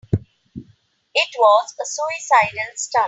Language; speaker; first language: English; non-native, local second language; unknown